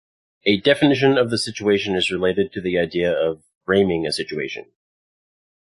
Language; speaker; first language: English; native; English